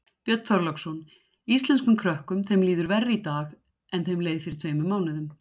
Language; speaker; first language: Icelandic; native; Icelandic